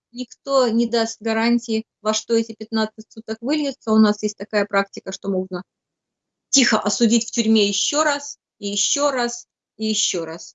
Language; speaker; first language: Russian; native; Russian